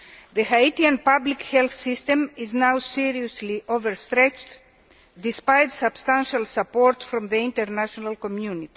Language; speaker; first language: English; non-native, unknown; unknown